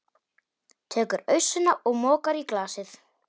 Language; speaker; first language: Icelandic; non-native, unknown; Polish